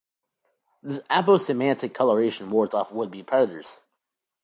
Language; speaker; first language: English; native; English